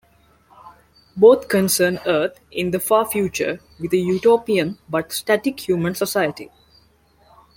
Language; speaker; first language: English; non-native, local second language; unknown